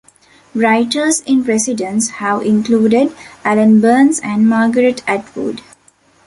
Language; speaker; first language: English; non-native, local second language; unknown